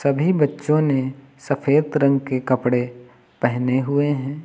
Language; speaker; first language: Hindi; native; Hindi